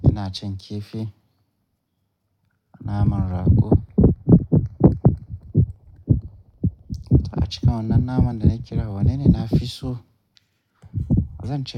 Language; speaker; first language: Hausa; native; Hausa